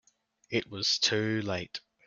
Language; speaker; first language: English; native; English